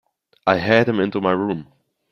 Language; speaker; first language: English; non-native, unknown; German